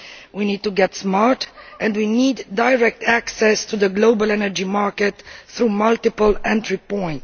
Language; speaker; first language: English; non-native, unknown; Romanian